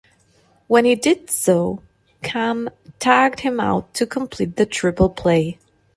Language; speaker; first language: English; non-native, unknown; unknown